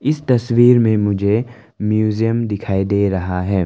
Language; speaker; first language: Hindi; non-native, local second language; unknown